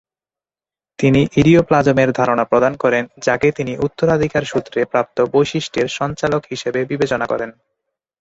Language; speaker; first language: Bangla; non-native, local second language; Chittagonian